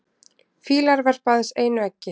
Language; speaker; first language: Icelandic; native; Icelandic